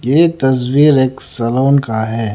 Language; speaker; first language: Hindi; non-native, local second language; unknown